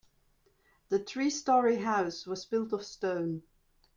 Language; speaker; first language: English; non-native, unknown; German